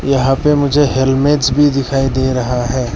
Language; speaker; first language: Hindi; early bilingual, other home language; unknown